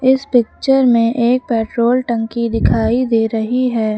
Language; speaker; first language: Hindi; native; Hindi